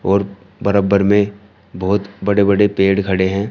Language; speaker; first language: Hindi; native; Hindi